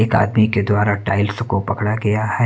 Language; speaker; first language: Hindi; native; Hindi